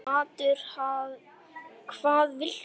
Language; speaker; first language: Icelandic; native; Icelandic